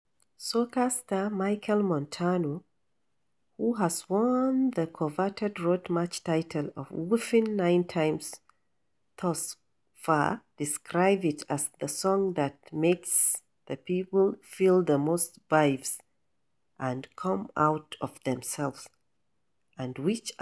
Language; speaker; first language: English; non-native, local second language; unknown